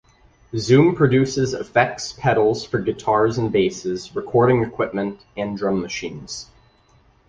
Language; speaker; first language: English; native; English